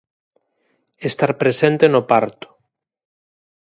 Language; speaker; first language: Galician; native; Galician